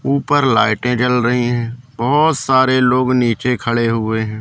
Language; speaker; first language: Hindi; native; Hindi